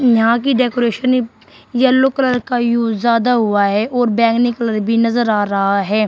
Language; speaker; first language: Hindi; native; Hindi